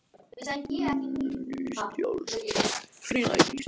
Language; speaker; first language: Icelandic; native; Icelandic